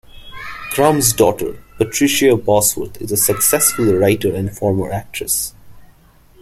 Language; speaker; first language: English; non-native, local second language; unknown